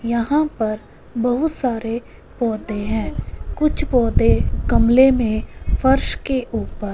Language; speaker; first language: Hindi; non-native, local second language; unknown